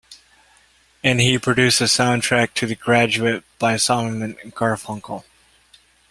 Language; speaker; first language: English; native; English